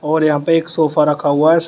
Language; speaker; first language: Hindi; native; Hindi